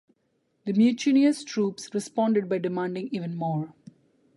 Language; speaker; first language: English; non-native, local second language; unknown